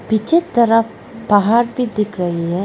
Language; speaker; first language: Hindi; non-native, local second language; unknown